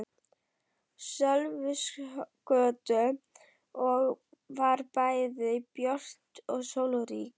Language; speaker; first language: Icelandic; non-native, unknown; German